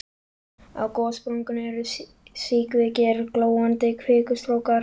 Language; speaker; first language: Icelandic; native; Icelandic